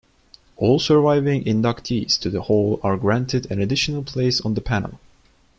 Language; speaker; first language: English; non-native, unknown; Turkish